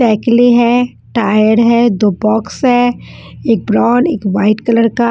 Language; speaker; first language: Hindi; non-native, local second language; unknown